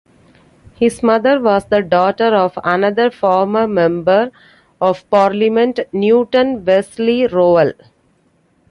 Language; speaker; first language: English; non-native, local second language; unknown